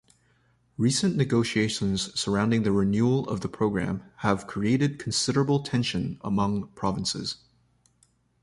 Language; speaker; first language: English; native; English